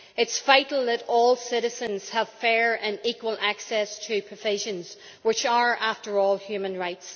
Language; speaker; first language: English; native; English